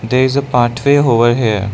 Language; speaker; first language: English; non-native, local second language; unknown